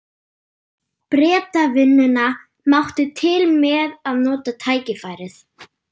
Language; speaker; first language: Icelandic; non-native, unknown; German